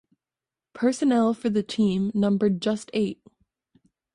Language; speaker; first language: English; native; English